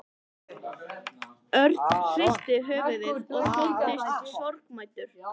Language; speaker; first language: Icelandic; native; Icelandic